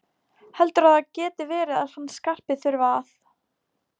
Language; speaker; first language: Icelandic; non-native, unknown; Polish